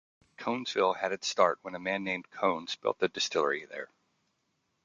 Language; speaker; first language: English; native; English